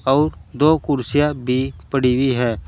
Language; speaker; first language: Hindi; native; Hindi